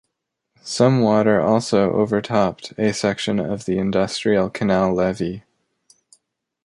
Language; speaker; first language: English; native; English